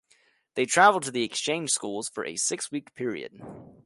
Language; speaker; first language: English; native; English